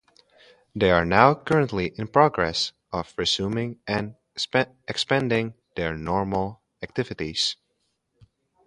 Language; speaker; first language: English; non-native, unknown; Indonesian